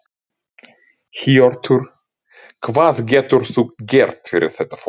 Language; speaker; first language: Icelandic; non-native, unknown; Ukrainian